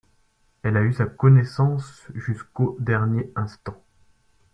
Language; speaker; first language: French; native; French